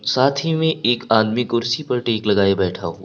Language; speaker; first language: Hindi; native; Hindi